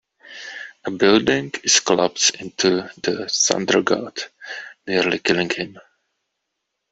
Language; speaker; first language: English; non-native, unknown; Czech